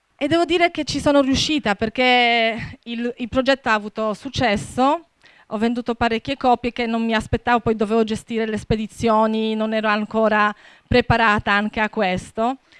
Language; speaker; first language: Italian; non-native, fluent; Polish